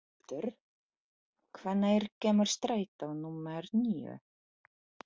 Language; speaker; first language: Icelandic; non-native, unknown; Polish